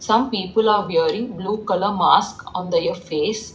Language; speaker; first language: English; non-native, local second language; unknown